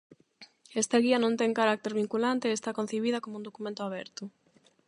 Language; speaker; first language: Galician; non-native, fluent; Spanish